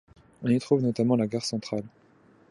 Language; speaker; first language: French; native; French